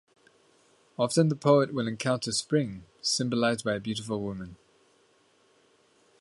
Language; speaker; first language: English; native; English